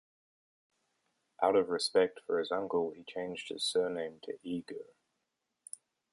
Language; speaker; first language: English; native; English